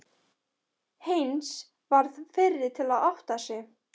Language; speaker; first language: Icelandic; non-native, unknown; Polish